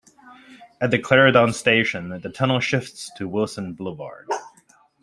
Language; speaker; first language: English; native; English